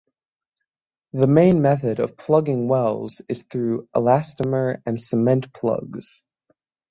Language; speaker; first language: English; native; English